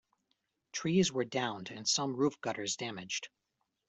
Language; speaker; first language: English; native; English